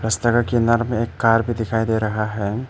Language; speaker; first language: Hindi; non-native, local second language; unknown